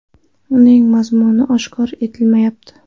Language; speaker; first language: Uzbek; non-native, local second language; Kara-Kalpak